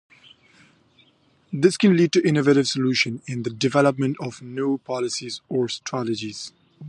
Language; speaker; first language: English; non-native, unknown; Pashto